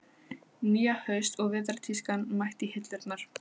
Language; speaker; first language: Icelandic; non-native, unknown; Polish